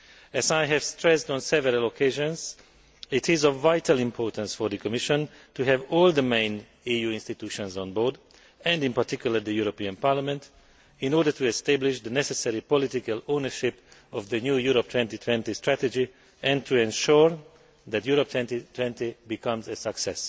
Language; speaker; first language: English; non-native, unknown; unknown